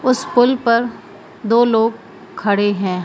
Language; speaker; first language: Hindi; native; Hindi